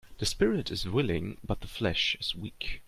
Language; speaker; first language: English; non-native, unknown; German